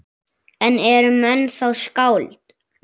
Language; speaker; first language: Icelandic; native; Icelandic